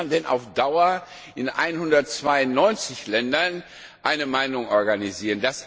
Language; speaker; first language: German; non-native, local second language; Luxembourgish